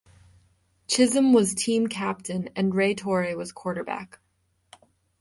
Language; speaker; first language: English; native; English